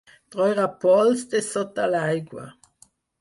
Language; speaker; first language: Catalan; non-native, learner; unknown